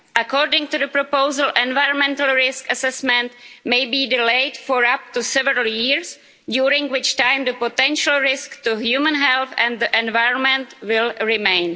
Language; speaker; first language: English; non-native, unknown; Czech